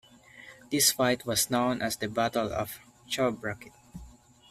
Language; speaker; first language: English; non-native, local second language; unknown